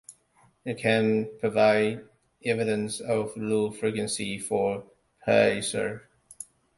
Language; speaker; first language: English; non-native, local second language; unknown